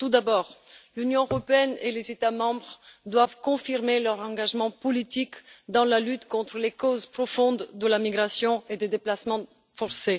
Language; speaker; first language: French; non-native, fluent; Bulgarian